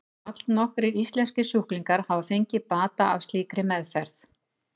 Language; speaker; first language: Icelandic; native; Icelandic